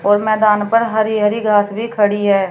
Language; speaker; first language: Hindi; native; Hindi